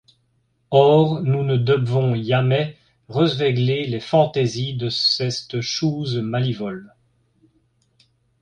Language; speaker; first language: French; native; French